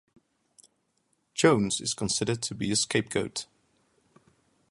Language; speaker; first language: English; non-native, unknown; Dutch